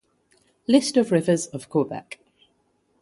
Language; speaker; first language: English; native; English